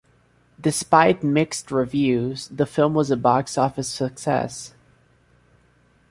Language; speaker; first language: English; non-native, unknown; Portuguese